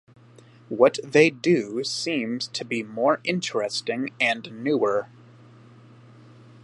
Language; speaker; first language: English; native; English